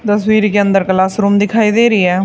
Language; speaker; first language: Hindi; native; Hindi